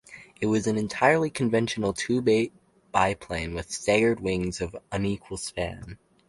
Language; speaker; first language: English; native; English